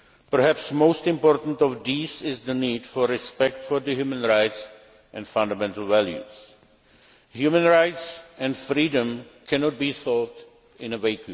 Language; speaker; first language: English; non-native, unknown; Czech